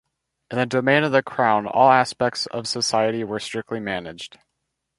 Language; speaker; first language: English; native; English